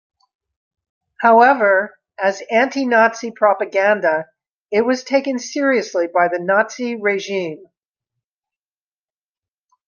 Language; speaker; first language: English; native; English